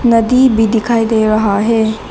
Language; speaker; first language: Hindi; non-native, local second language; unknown